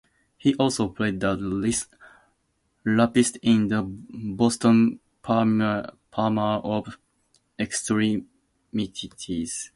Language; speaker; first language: English; native; English